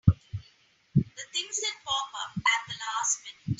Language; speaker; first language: English; non-native, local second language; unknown